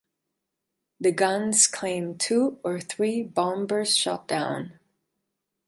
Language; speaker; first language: English; non-native, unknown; Spanish